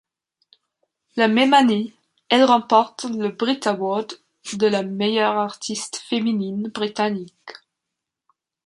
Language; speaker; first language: French; non-native, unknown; German